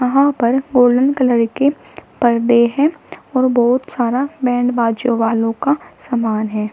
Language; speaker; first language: Hindi; native; Hindi